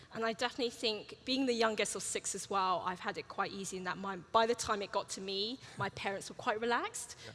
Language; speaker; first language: English; early bilingual, other home language; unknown